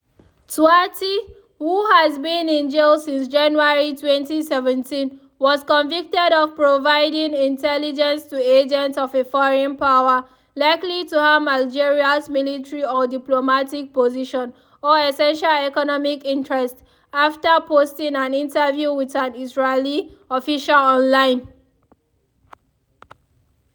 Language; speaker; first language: English; non-native, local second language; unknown